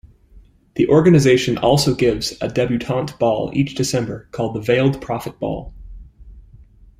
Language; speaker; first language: English; native; English